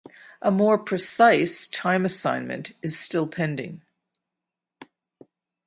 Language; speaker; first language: English; native; English